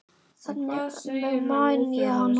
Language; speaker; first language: Icelandic; native; Icelandic